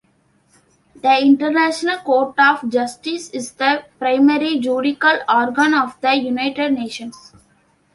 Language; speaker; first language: English; non-native, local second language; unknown